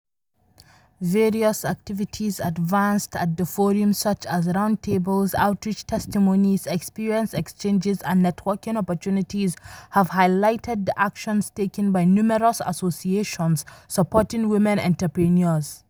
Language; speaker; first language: English; non-native, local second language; Hausa